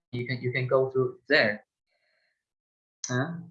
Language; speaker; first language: English; non-native, fluent; Turkish